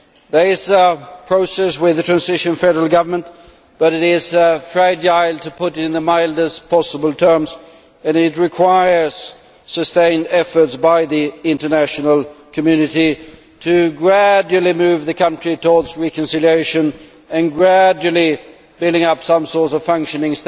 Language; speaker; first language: English; non-native, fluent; Swedish